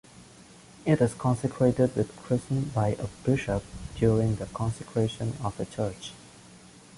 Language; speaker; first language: English; non-native, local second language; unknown